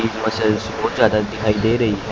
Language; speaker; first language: Hindi; native; Hindi